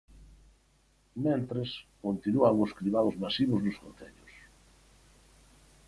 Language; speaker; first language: Galician; native; Galician